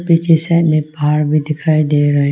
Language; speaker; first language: Hindi; non-native, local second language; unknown